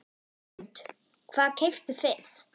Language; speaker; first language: Icelandic; non-native, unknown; German